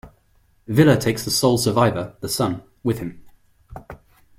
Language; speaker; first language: English; non-native, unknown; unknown